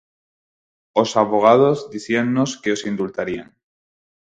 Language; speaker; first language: Galician; non-native, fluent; Spanish